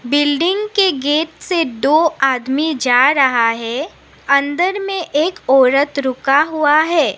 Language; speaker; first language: Hindi; non-native, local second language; Assamese